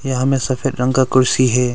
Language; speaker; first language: Hindi; non-native, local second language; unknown